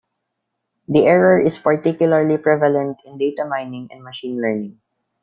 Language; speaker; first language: English; non-native, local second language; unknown